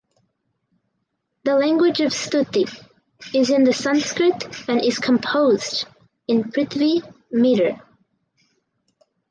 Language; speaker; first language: English; native; English